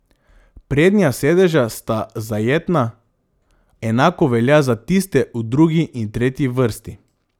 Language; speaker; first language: Slovenian; non-native, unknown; Macedonian